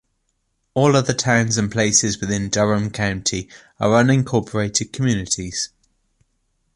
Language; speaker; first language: English; native; English